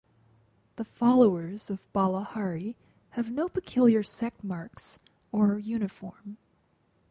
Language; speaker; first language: English; native; English